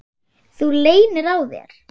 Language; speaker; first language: Icelandic; non-native, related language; Swedish